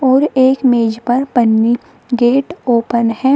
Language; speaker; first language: Hindi; native; Hindi